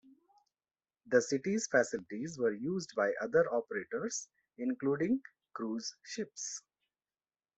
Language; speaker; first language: English; non-native, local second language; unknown